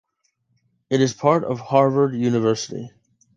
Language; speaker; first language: English; native; English